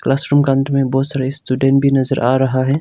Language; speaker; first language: Hindi; non-native, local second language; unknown